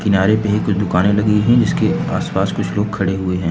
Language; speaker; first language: Hindi; native; Hindi